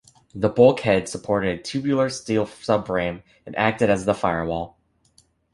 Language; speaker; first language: English; native; English